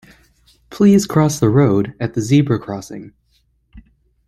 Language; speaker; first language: English; native; English